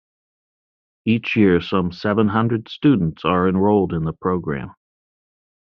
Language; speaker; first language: English; native; English